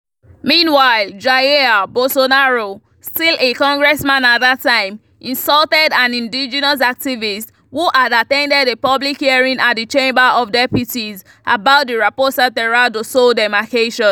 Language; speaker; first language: English; non-native, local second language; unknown